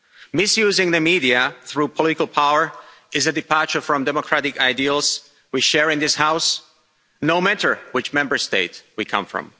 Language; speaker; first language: English; non-native, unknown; Slovak